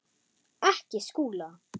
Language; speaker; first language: Icelandic; non-native, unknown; German